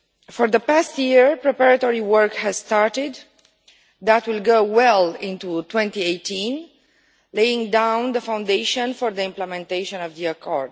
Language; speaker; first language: English; non-native, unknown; Romanian